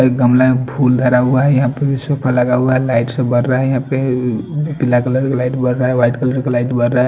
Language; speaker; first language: Hindi; non-native, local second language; Bhojpuri